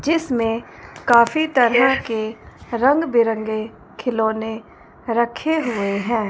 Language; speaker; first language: Hindi; non-native, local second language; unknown